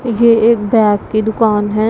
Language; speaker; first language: Hindi; non-native, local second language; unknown